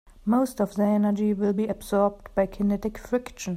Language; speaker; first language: English; non-native, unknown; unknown